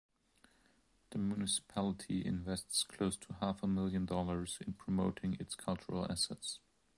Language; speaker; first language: English; non-native, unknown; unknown